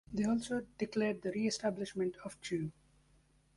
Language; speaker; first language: English; native; English